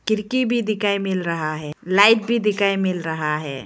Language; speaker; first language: Hindi; non-native, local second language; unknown